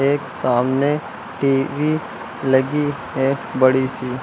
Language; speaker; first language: Hindi; native; Hindi